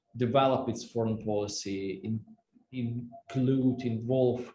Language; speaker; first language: English; non-native, fluent; Russian